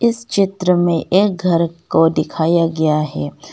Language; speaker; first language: Hindi; non-native, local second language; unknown